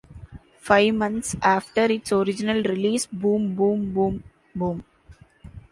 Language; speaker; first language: English; non-native, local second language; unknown